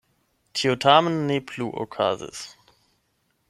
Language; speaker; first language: Esperanto; non-native, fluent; German